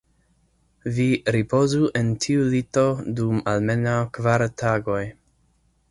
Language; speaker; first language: Esperanto; non-native, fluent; English